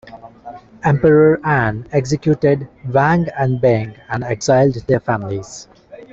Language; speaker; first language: English; non-native, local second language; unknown